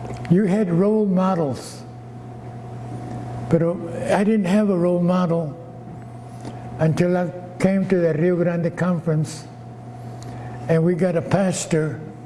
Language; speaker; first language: English; early bilingual, other home language; Spanish